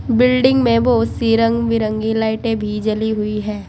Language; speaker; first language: Hindi; native; Hindi